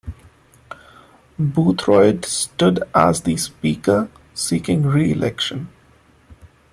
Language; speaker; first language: English; non-native, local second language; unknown